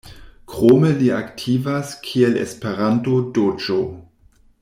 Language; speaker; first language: Esperanto; non-native, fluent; German